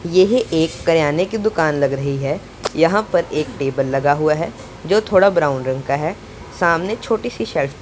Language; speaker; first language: Hindi; non-native, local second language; Punjabi